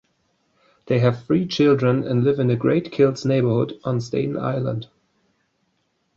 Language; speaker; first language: English; non-native, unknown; German